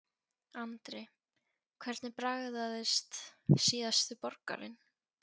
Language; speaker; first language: Icelandic; non-native, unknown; Polish